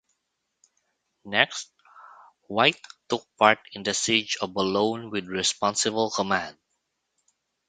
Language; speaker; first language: English; non-native, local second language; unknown